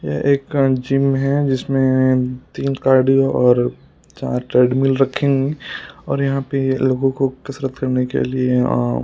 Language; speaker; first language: Hindi; non-native, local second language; Punjabi